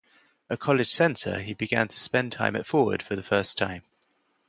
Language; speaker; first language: English; native; English